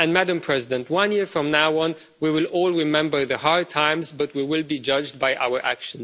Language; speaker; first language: English; non-native, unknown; Romanian